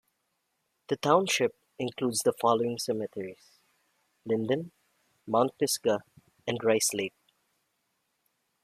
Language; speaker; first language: English; non-native, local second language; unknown